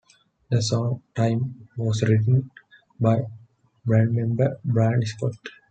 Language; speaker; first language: English; non-native, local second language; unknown